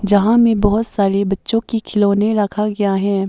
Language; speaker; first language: Hindi; early bilingual, other home language; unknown